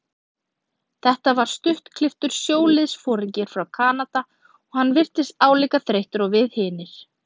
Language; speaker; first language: Icelandic; native; Icelandic